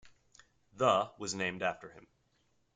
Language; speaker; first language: English; native; English